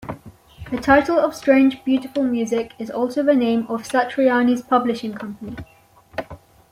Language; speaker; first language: English; native; English